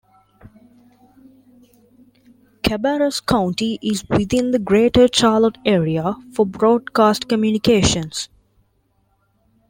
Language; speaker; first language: English; non-native, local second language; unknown